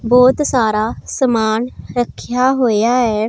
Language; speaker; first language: Hindi; non-native, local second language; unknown